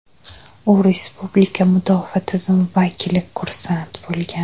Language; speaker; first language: Uzbek; native; Uzbek